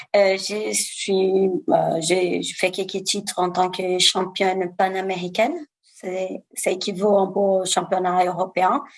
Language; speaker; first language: French; non-native, fluent; Portuguese